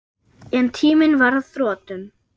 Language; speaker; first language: Icelandic; non-native, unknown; German